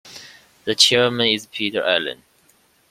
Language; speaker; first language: English; non-native, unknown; Chinese